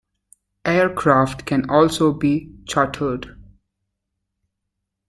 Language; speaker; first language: English; native; English